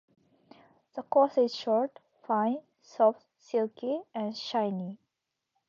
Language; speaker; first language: English; non-native, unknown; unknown